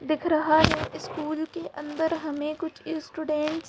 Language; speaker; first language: Hindi; native; Hindi